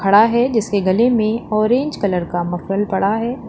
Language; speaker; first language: Hindi; native; Hindi